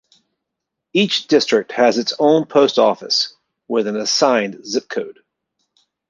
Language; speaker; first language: English; native; English